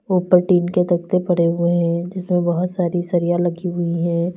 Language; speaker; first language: Hindi; native; Hindi